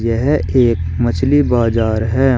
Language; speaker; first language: Hindi; native; Hindi